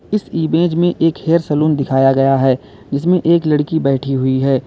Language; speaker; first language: Hindi; native; Hindi